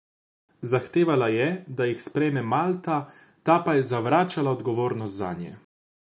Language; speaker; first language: Slovenian; non-native, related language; Croatian